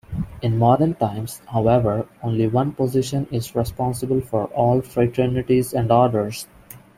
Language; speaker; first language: English; non-native, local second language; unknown